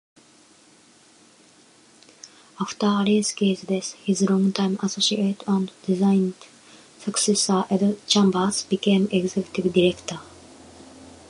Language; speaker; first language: English; non-native, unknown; Japanese